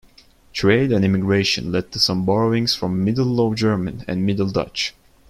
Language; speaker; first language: English; non-native, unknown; Turkish